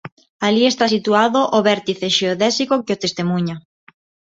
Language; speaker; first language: Galician; non-native, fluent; Spanish